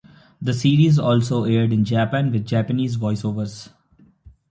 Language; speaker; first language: English; non-native, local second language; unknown